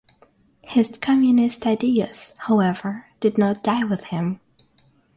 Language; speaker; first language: English; non-native, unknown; Russian